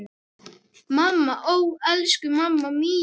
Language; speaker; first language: Icelandic; native; Icelandic